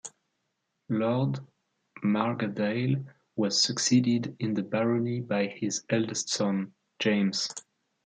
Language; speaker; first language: English; non-native, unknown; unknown